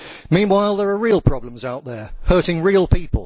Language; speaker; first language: English; native; English